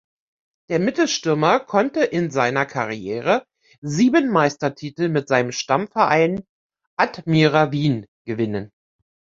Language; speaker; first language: German; native; German